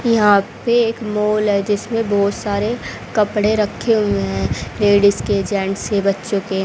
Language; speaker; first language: Hindi; native; Hindi